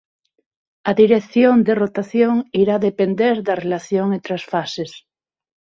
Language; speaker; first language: Galician; non-native, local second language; Spanish